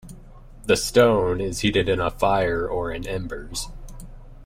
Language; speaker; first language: English; native; English